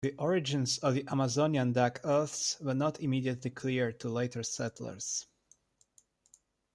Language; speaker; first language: English; non-native, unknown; Russian